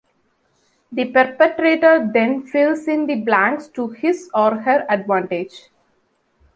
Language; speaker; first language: English; non-native, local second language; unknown